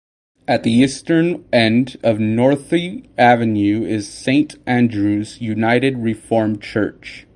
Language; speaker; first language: English; native; English